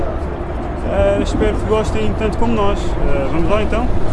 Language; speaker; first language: Portuguese; native; Portuguese